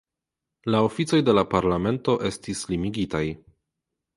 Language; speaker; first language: Esperanto; non-native, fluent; Polish